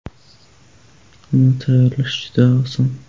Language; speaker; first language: Uzbek; non-native, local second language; Kara-Kalpak